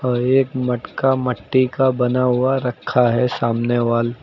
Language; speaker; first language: Hindi; native; Hindi